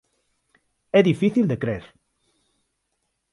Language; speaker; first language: Galician; non-native, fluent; Spanish